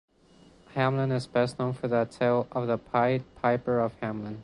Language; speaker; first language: English; non-native, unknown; Spanish